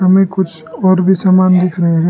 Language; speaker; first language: Hindi; non-native, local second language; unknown